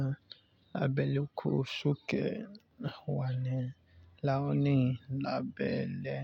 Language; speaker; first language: Hausa; non-native, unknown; Yoruba